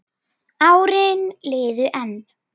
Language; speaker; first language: Icelandic; native; Icelandic